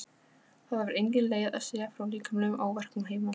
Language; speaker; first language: Icelandic; non-native, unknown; Polish